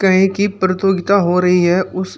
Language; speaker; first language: Hindi; native; Hindi